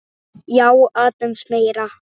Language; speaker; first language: Icelandic; non-native, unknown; English